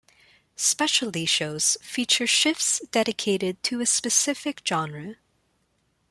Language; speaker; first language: English; non-native, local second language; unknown